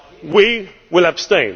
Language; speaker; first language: English; native; English